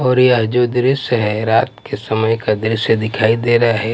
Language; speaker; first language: Hindi; non-native, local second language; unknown